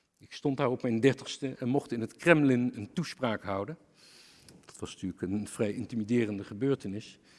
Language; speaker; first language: Dutch; native; Dutch